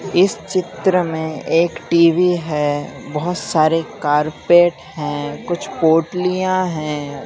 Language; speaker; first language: Hindi; non-native, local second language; Gujarati